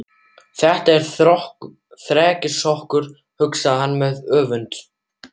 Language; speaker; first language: Icelandic; non-native, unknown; German